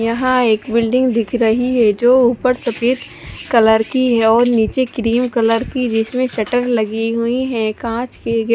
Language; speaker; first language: Hindi; non-native, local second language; Punjabi